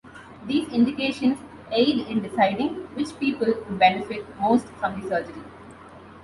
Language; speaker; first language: English; non-native, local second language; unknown